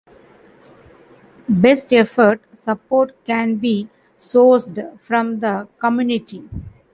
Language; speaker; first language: English; non-native, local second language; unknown